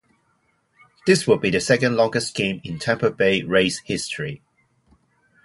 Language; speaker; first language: English; non-native, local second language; Cantonese